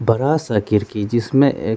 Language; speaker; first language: Hindi; early bilingual, other home language; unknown